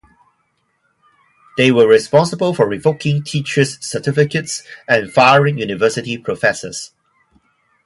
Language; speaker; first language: English; non-native, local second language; Cantonese